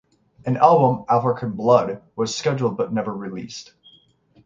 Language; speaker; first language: English; native; English